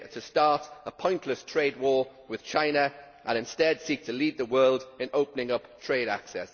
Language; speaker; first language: English; native; English